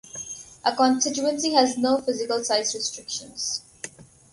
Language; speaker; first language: English; non-native, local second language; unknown